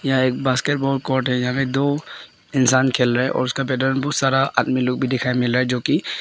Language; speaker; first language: Hindi; early bilingual, other home language; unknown